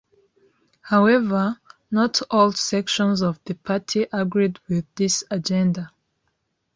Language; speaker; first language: English; non-native, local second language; Kinyarwanda